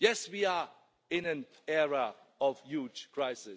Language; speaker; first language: English; non-native, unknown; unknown